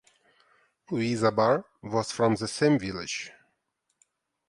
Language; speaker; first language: English; non-native, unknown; Ukrainian